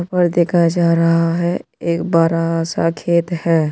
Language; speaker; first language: Hindi; non-native, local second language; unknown